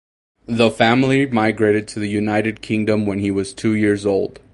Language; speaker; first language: English; native; English